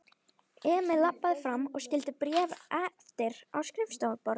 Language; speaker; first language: Icelandic; native; Icelandic